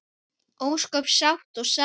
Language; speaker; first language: Icelandic; native; Icelandic